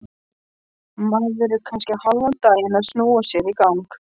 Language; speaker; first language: Icelandic; non-native, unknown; Polish